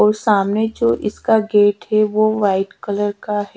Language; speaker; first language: Hindi; native; Hindi